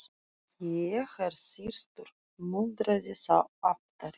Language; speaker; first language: Icelandic; non-native, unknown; Russian